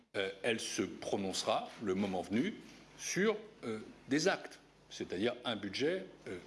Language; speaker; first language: French; native; French